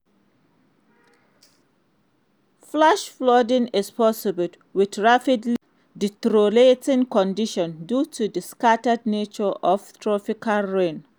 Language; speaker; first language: English; non-native, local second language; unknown